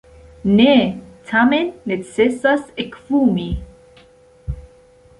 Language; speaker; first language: Esperanto; non-native, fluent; Central Kurdish